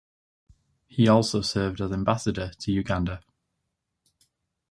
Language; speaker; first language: English; native; English